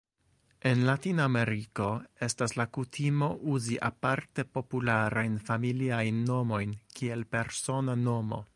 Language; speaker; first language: Esperanto; non-native, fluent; English